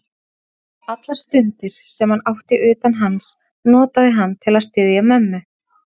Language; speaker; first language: Icelandic; native; Icelandic